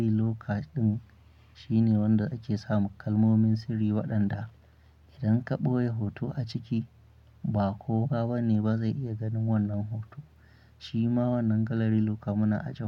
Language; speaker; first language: Hausa; non-native, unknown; Akan